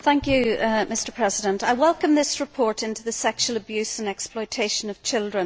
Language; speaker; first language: English; native; English